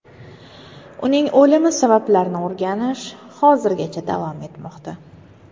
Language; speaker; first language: Uzbek; native; Uzbek